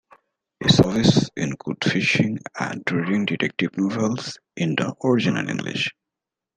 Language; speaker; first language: English; native; English